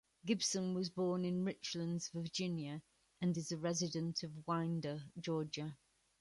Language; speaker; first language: English; native; English